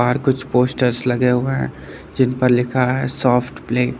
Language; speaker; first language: Hindi; native; Hindi